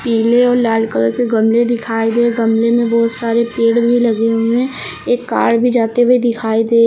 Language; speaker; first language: Hindi; native; Hindi